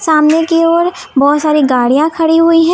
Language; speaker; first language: Hindi; native; Hindi